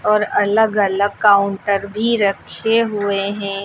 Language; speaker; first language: Hindi; native; Hindi